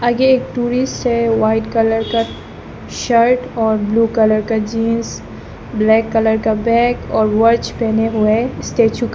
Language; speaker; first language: Hindi; early bilingual, other home language; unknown